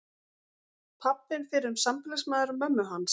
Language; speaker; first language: Icelandic; native; Icelandic